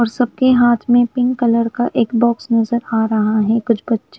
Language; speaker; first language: Hindi; non-native, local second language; Punjabi